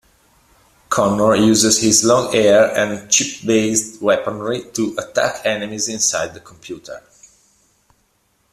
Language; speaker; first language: English; non-native, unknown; Italian